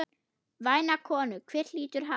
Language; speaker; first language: Icelandic; non-native, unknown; German